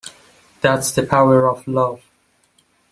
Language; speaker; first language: English; non-native, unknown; Persian